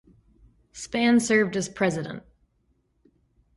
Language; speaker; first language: English; native; English